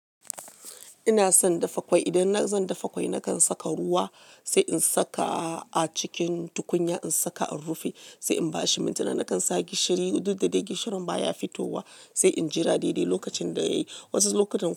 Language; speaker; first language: Hausa; non-native, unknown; Yoruba